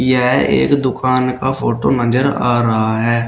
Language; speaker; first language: Hindi; native; Hindi